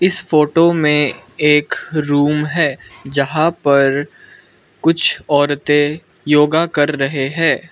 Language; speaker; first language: Hindi; early bilingual, other home language; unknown